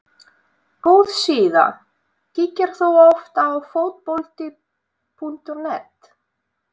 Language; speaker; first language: Icelandic; non-native, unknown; Russian